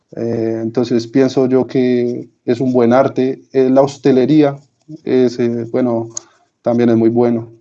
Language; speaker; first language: Spanish; native; Spanish